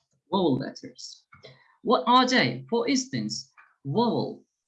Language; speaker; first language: English; non-native, fluent; Turkish